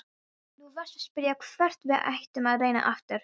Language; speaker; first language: Icelandic; non-native, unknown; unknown